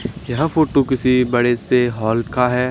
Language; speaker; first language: Hindi; native; Hindi